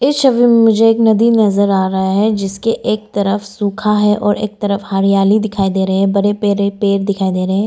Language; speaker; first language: Hindi; non-native, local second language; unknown